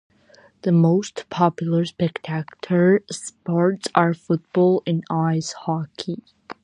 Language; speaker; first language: English; non-native, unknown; Georgian